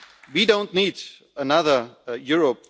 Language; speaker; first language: English; non-native, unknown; German